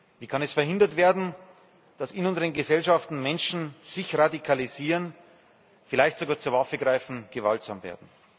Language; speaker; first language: German; native; German